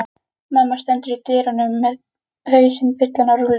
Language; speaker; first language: Icelandic; native; Icelandic